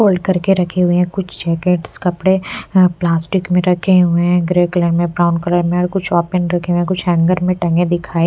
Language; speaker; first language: Hindi; non-native, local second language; Punjabi